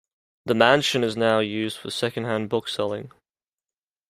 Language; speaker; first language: English; native; English